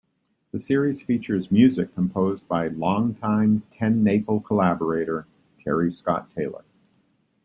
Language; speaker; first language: English; native; English